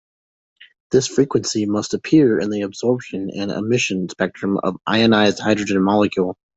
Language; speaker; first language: English; native; English